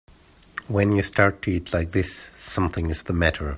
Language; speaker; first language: English; native; English